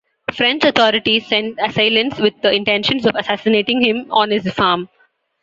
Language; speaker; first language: English; non-native, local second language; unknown